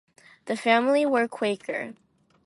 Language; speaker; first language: English; non-native, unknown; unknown